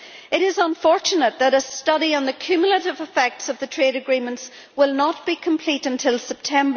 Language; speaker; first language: English; native; English